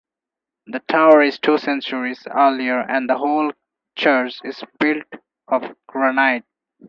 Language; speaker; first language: English; non-native, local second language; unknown